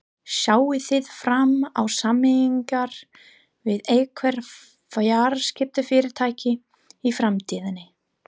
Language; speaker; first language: Icelandic; non-native, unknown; English